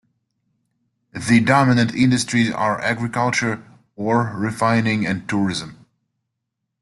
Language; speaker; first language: English; native; English